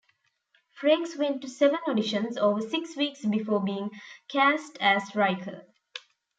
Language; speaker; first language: English; non-native, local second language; Tamil